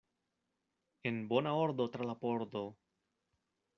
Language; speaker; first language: Esperanto; non-native, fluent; Spanish